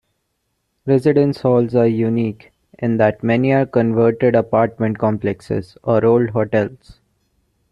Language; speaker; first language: English; non-native, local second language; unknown